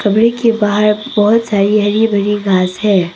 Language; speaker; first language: Hindi; non-native, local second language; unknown